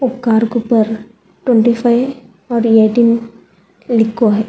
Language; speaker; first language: Hindi; non-native, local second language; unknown